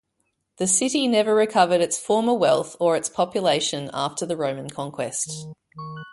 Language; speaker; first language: English; native; English